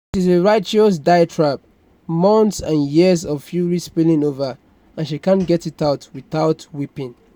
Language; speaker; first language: English; non-native, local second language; Yoruba